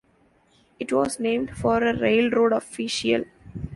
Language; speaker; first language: English; non-native, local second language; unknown